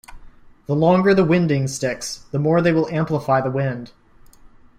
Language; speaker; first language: English; native; English